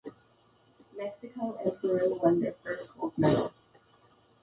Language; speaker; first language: English; native; English